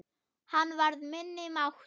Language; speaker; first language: Icelandic; non-native, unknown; German